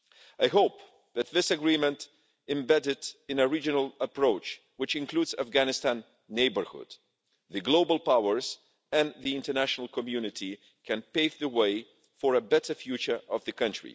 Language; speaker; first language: English; non-native, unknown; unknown